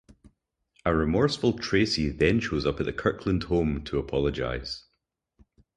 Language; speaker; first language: English; native; English